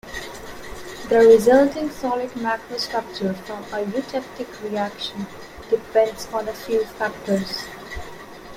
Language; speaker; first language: English; non-native, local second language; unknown